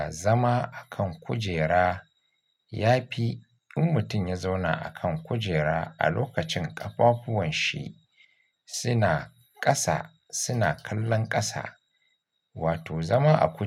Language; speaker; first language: Hausa; native; Hausa